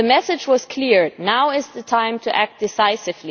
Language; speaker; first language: English; non-native, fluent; German